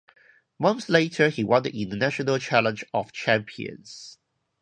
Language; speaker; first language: English; non-native, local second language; Cantonese